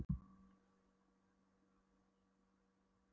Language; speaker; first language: Icelandic; non-native, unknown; Polish